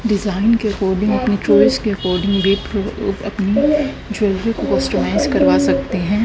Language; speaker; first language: Hindi; native; Hindi